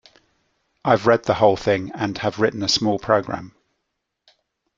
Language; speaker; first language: English; native; English